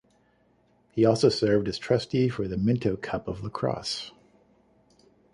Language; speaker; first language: English; native; English